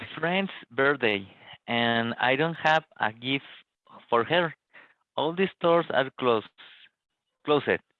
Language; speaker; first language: English; non-native, learner; Spanish